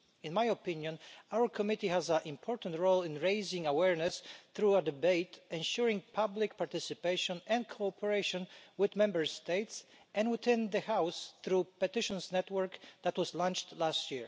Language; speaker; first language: English; non-native, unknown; Polish